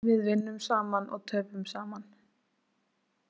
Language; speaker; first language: Icelandic; native; Icelandic